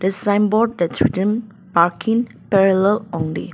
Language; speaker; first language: English; non-native, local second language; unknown